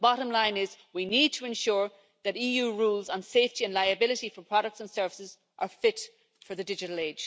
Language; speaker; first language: English; native; English